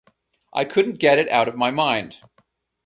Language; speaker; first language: English; native; English